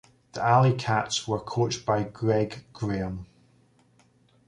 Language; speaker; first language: English; native; English